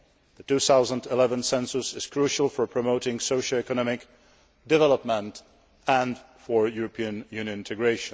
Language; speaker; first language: English; non-native, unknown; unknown